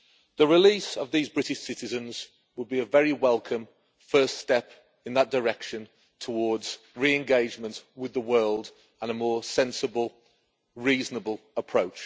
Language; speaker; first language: English; native; English